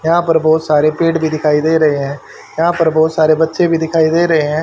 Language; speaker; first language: Hindi; native; Hindi